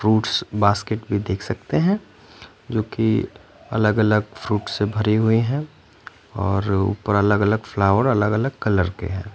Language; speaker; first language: Hindi; non-native, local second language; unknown